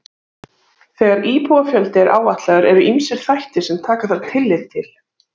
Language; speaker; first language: Icelandic; native; Icelandic